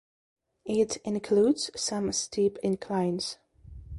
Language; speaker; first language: English; non-native, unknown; Belarusian